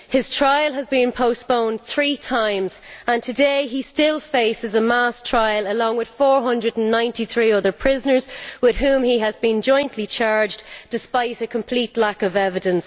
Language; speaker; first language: English; native; English